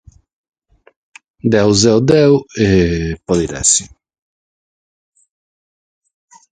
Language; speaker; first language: Sardinian; native; Sardinian